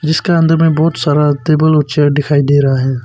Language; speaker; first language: Hindi; early bilingual, other home language; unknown